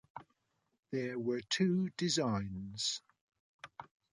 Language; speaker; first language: English; native; English